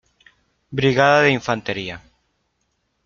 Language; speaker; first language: Spanish; native; Spanish